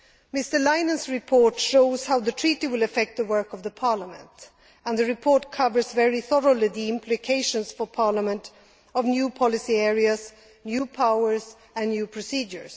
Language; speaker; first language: English; non-native, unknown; Swedish